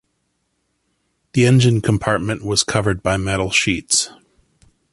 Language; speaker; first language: English; native; English